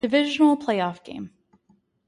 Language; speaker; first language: English; native; English